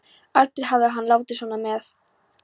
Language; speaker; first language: Icelandic; non-native, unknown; Polish